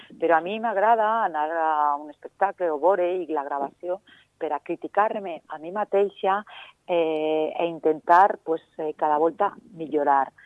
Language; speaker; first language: Catalan; non-native, local second language; Spanish